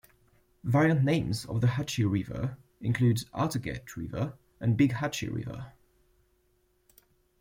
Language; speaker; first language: English; non-native, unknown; French